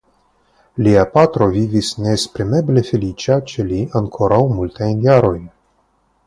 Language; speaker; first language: Esperanto; non-native, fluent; Russian